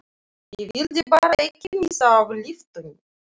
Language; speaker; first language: Icelandic; non-native, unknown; Russian